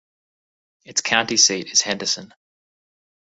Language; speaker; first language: English; native; English